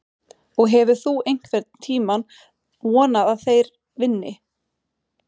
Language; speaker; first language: Icelandic; non-native, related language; Swedish